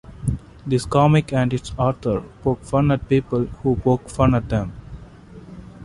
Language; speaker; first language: English; non-native, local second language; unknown